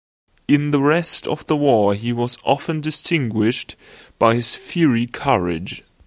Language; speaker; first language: English; non-native, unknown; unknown